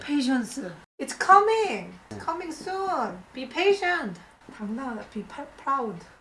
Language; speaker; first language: English; non-native, fluent; Korean